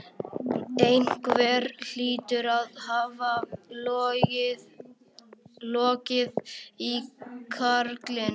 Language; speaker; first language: Icelandic; native; Icelandic